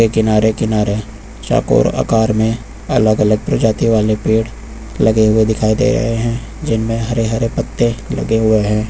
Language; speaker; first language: Hindi; native; Hindi